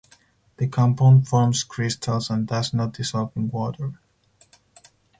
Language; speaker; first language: English; non-native, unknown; Spanish